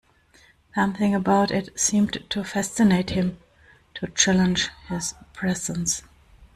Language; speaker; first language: English; non-native, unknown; German